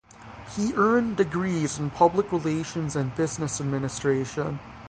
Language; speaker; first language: English; native; English